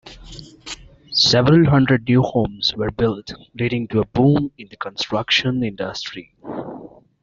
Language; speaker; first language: English; non-native, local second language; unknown